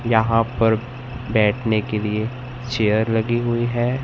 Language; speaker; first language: Hindi; native; Hindi